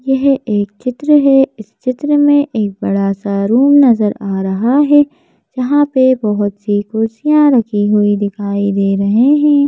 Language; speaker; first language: Hindi; native; Hindi